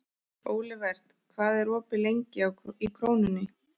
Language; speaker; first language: Icelandic; native; Icelandic